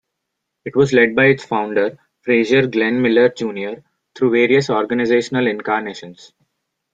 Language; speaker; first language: English; non-native, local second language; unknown